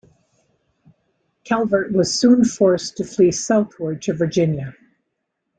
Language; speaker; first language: English; native; English